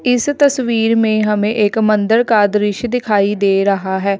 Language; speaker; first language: Hindi; native; Hindi